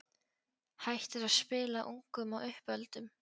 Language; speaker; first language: Icelandic; non-native, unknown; Polish